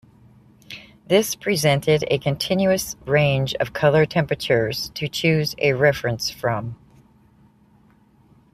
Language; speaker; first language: English; native; English